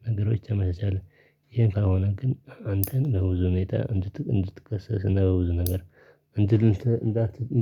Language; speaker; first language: Amharic; non-native, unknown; Tigrinya